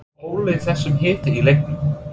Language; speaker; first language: Icelandic; non-native, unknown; English